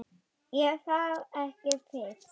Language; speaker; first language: Icelandic; non-native, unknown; German